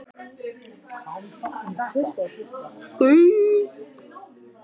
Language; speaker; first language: Icelandic; native; Icelandic